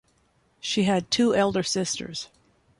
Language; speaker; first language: English; native; English